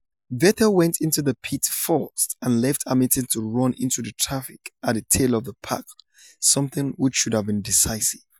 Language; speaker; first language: English; non-native, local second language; Yoruba